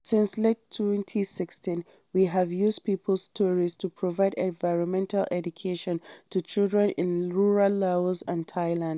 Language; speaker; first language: English; non-native, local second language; Hausa